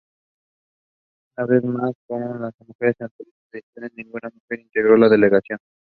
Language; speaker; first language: English; non-native, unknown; Spanish